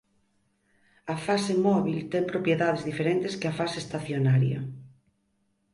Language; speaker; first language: Galician; native; Galician